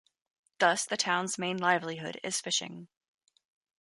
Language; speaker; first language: English; native; English